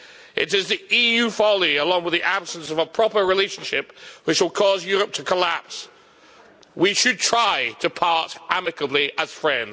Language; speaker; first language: English; native; English